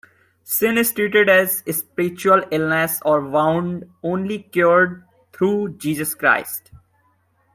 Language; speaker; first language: English; non-native, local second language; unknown